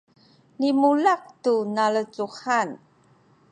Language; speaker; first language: Sakizaya; non-native, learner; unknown